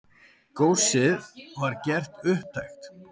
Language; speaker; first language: Icelandic; native; Icelandic